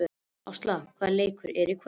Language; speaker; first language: Icelandic; native; Icelandic